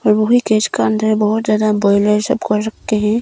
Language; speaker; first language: Hindi; non-native, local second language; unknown